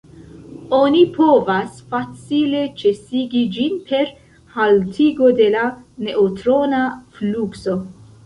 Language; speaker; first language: Esperanto; non-native, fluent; Central Kurdish